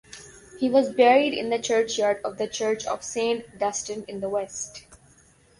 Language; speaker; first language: English; non-native, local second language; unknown